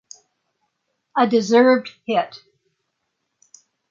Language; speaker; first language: English; native; English